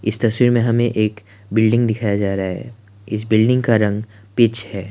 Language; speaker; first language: Hindi; non-native, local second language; Assamese